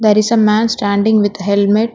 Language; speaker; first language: English; non-native, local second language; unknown